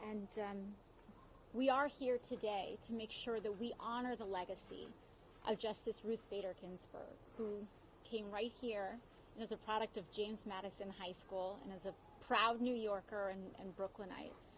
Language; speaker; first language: English; early bilingual, other home language; Spanish